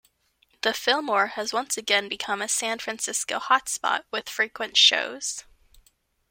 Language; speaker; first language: English; native; English